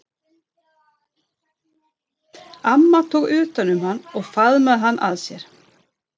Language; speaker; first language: Icelandic; non-native, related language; Swedish